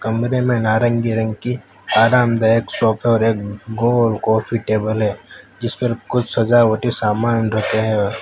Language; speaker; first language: Hindi; non-native, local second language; Gujarati